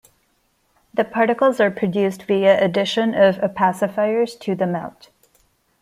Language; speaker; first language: English; non-native, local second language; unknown